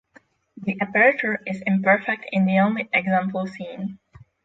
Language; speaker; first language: English; non-native, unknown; Polish